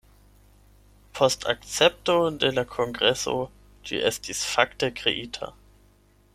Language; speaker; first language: Esperanto; non-native, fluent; German